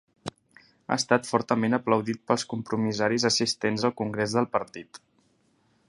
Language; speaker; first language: Catalan; native; Catalan